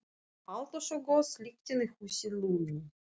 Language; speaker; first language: Icelandic; non-native, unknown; Russian